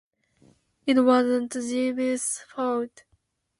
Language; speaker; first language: English; non-native, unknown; Japanese